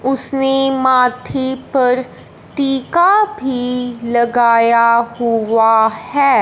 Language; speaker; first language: Hindi; non-native, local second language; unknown